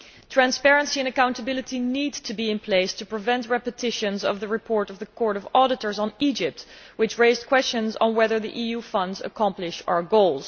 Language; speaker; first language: English; non-native, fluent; Dutch